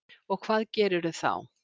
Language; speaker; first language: Icelandic; native; Icelandic